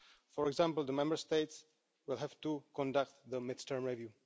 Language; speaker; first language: English; non-native, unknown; Czech